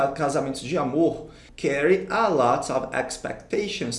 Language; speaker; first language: English; non-native, fluent; Portuguese